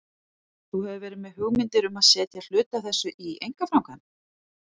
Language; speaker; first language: Icelandic; native; Icelandic